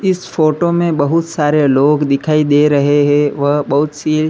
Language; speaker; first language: Hindi; native; Hindi